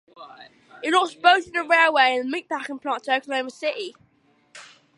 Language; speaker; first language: English; native; English